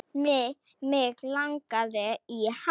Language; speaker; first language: Icelandic; non-native, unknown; Slovak